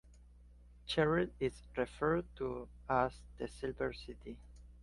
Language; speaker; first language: English; non-native, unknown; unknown